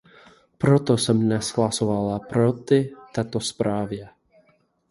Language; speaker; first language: Czech; non-native, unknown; English